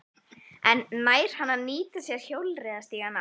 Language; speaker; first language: Icelandic; native; Icelandic